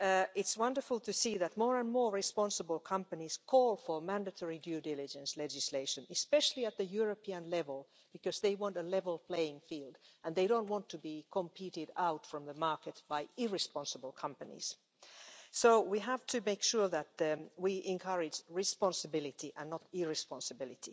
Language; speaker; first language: English; non-native, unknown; Finnish